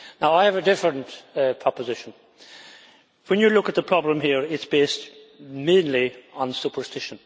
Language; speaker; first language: English; native; English